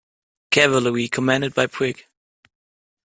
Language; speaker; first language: English; non-native, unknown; German